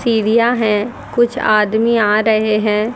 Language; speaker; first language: Hindi; native; Hindi